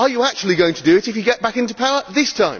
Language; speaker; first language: English; native; English